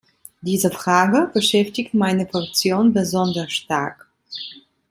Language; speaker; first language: German; non-native, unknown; Italian